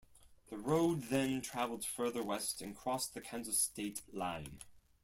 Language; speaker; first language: English; non-native, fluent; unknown